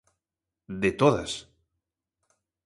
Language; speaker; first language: Galician; native; Galician